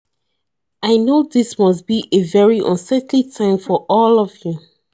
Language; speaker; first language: English; non-native, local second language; Yoruba